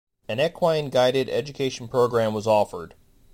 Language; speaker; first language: English; native; English